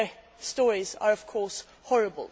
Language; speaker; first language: English; non-native, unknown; Swedish